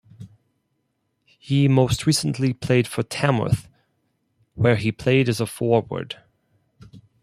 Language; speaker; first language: English; non-native, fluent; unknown